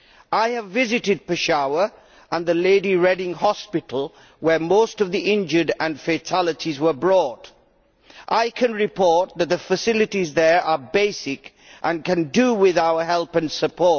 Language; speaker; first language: English; native; English